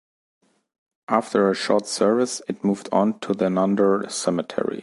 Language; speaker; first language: English; non-native, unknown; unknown